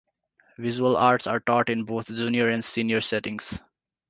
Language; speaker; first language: English; non-native, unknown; Nepali